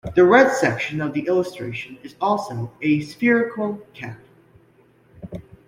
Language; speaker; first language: English; native; English